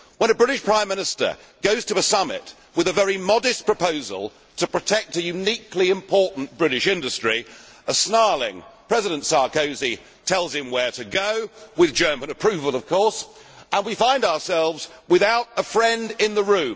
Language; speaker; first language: English; native; English